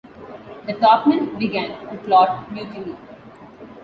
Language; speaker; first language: English; non-native, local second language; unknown